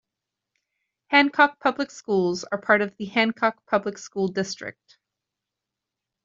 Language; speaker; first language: English; native; English